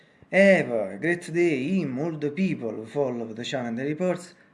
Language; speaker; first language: English; non-native, fluent; Italian